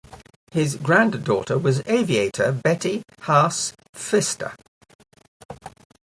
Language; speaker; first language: English; native; English